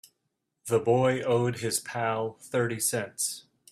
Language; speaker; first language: English; native; English